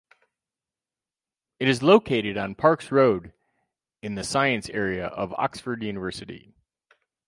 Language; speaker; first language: English; native; English